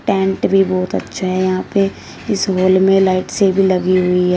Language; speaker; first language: Hindi; native; Hindi